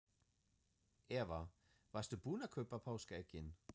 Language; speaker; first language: Icelandic; non-native, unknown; German